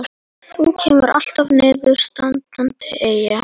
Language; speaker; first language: Icelandic; non-native, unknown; Polish